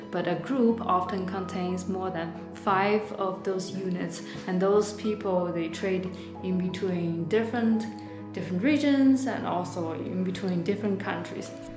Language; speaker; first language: English; non-native, fluent; Chinese